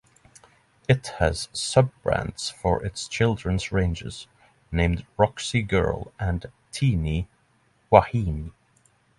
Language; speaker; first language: English; non-native, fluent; Norwegian